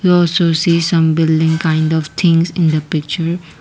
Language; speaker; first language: English; non-native, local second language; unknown